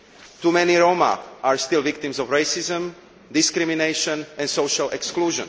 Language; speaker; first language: English; non-native, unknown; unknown